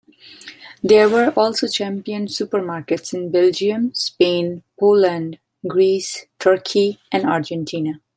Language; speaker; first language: English; non-native, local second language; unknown